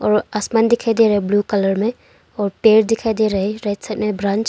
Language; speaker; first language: Hindi; non-native, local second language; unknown